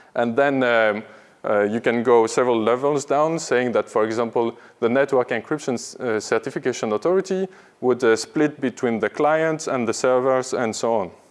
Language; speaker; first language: English; non-native, fluent; French